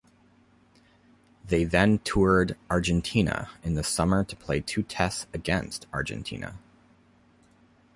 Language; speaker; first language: English; native; English